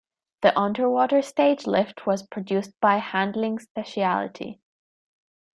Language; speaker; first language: English; native; English